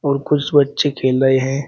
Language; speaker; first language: Hindi; native; Hindi